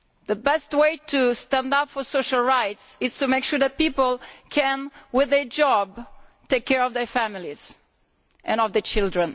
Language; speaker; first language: English; non-native, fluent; Italian